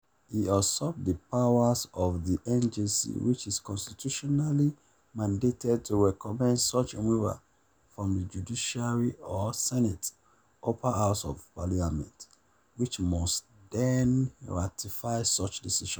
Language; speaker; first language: English; non-native, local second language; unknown